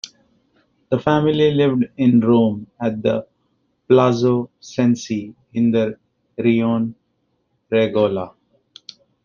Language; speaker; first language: English; non-native, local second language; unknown